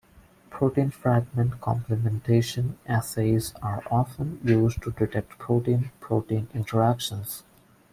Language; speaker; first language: English; non-native, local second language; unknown